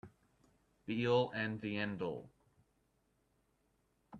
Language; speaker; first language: English; native; English